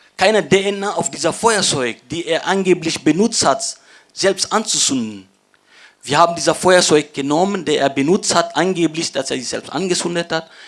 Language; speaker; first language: German; non-native, fluent; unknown